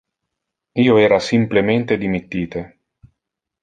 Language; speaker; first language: Interlingua; non-native, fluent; Italian